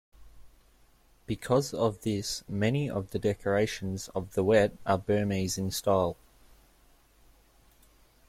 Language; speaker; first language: English; native; English